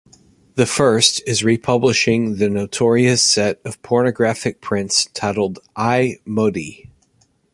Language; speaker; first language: English; native; English